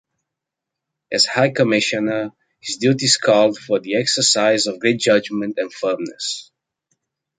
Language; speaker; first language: English; native; English